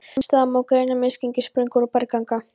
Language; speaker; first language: Icelandic; non-native, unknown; Polish